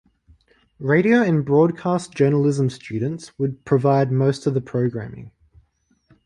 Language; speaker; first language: English; native; English